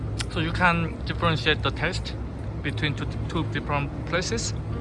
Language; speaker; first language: English; non-native, fluent; Korean